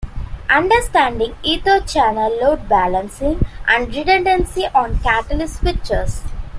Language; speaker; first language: English; non-native, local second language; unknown